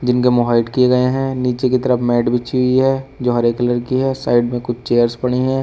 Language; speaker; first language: Hindi; native; Hindi